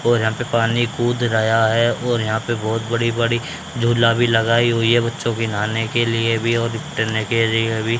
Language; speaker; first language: Hindi; native; Hindi